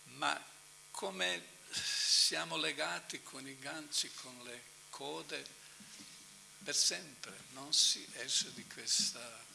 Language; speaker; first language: Italian; non-native, fluent; Bosnian